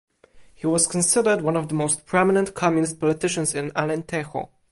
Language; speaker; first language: English; non-native, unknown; Polish